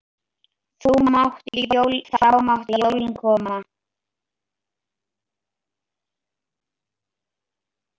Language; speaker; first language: Icelandic; native; Icelandic